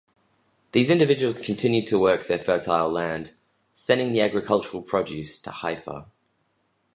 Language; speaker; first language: English; native; English